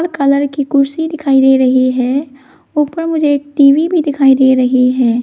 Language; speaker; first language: Hindi; non-native, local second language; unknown